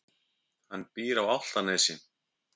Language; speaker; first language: Icelandic; native; Icelandic